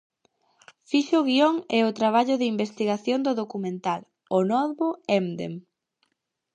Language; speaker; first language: Galician; native; Galician